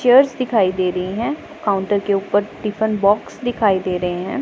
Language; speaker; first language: Hindi; non-native, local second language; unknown